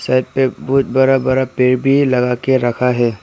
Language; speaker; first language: Hindi; non-native, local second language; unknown